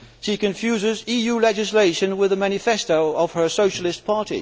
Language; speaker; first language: English; non-native, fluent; Dutch